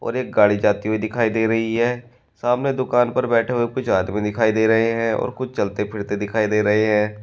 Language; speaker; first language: Hindi; native; Hindi